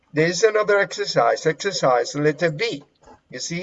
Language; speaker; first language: English; non-native, fluent; Spanish